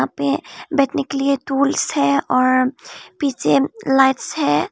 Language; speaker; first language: Hindi; non-native, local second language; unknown